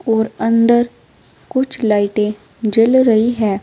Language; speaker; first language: Hindi; native; Hindi